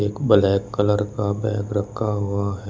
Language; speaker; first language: Hindi; native; Hindi